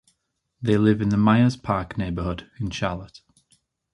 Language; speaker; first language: English; native; English